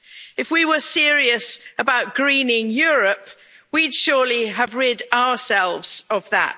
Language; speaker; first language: English; native; English